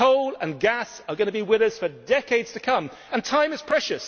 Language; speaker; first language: English; native; English